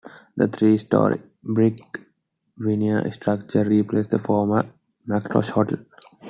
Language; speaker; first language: English; non-native, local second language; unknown